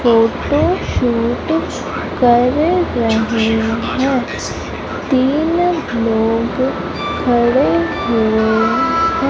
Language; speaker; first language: Hindi; native; Hindi